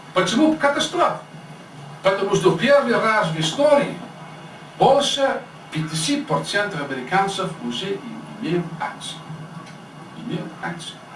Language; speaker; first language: Russian; non-native, fluent; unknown